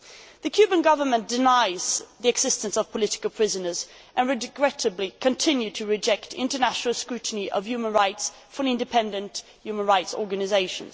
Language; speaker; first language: English; non-native, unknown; Swedish